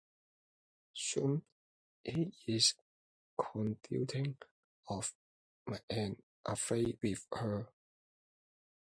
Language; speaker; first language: English; non-native, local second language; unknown